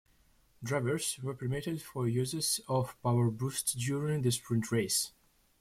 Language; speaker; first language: English; non-native, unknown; Russian